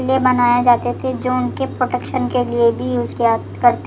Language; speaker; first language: Hindi; native; Hindi